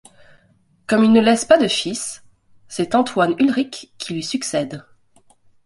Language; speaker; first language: French; non-native, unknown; English